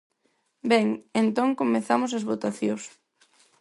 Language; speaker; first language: Galician; non-native, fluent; Spanish